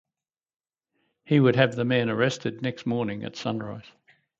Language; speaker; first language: English; native; English